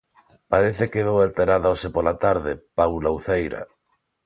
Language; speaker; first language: Galician; non-native, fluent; Spanish